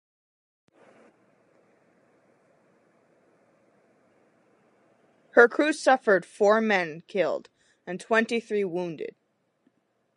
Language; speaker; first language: English; native; English